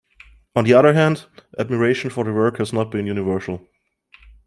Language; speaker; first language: English; non-native, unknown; German